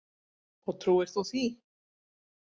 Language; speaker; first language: Icelandic; native; Icelandic